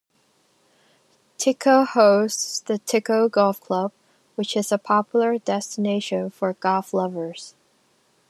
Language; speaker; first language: English; non-native, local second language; Cantonese